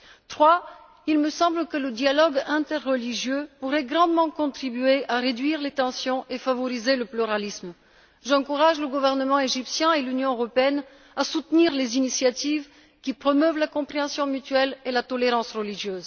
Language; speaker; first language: French; non-native, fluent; Bulgarian